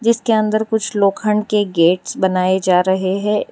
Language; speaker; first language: Hindi; non-native, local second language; Gujarati